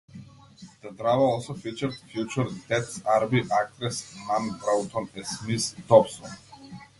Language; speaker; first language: English; non-native, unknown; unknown